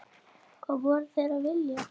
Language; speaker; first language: Icelandic; native; Icelandic